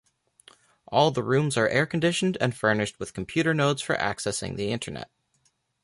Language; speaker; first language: English; native; English